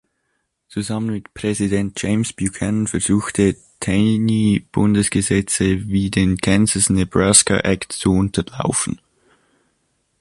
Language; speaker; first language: German; native; German